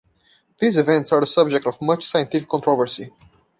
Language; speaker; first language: English; non-native, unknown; Portuguese